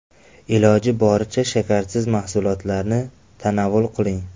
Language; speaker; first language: Uzbek; non-native, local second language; Tajik